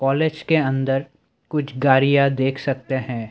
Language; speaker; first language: Hindi; non-native, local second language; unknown